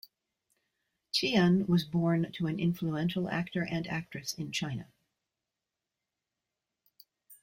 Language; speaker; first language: English; native; English